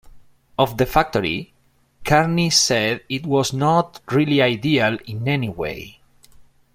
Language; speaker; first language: English; non-native, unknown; Spanish